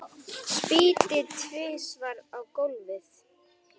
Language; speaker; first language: Icelandic; native; Icelandic